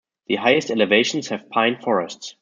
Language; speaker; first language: English; non-native, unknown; German